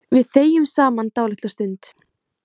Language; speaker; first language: Icelandic; native; Icelandic